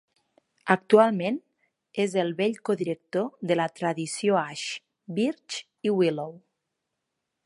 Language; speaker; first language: Catalan; native; Catalan